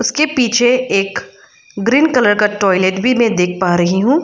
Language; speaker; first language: Hindi; non-native, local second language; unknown